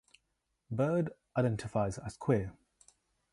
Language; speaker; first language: English; native; English